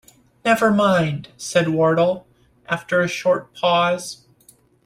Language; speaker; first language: English; native; English